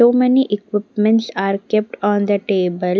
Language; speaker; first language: English; non-native, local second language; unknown